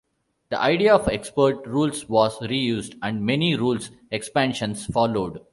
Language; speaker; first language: English; non-native, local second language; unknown